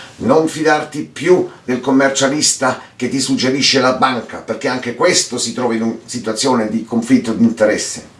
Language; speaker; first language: Italian; early bilingual, heritage; Italian